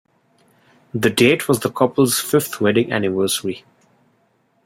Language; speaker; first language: English; non-native, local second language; Bangla